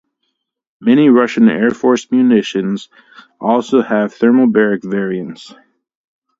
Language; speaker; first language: English; native; English